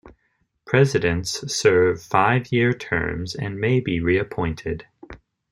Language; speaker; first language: English; native; English